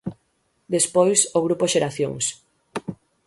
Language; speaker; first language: Galician; native; Galician